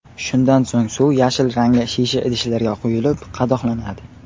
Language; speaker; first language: Uzbek; native; Uzbek